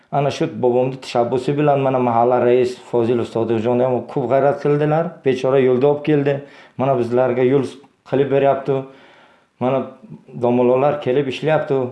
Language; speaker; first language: Uzbek; non-native, local second language; Tajik